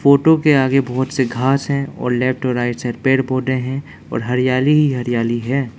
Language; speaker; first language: Hindi; non-native, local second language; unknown